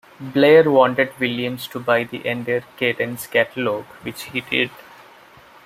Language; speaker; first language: English; non-native, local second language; Malayalam